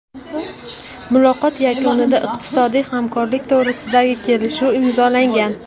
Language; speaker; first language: Uzbek; native; Uzbek